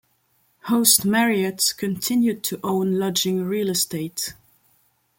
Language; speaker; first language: English; non-native, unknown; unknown